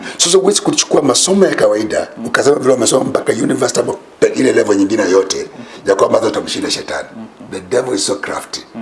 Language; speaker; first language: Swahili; non-native, local second language; Luyia